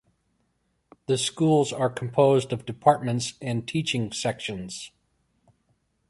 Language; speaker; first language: English; native; English